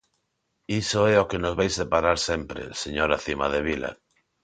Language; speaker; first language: Galician; non-native, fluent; Spanish